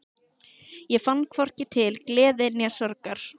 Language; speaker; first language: Icelandic; native; Icelandic